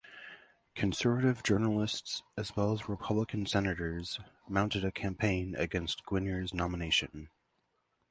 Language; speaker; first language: English; native; English